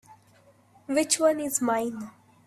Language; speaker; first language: English; non-native, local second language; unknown